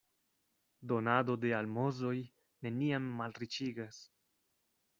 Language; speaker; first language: Esperanto; non-native, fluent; Spanish